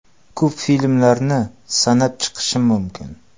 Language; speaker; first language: Uzbek; non-native, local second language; Kara-Kalpak